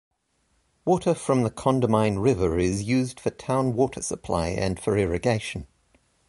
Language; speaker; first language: English; native; English